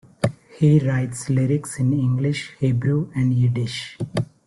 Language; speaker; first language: English; non-native, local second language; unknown